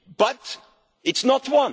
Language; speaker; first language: English; non-native, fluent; Dutch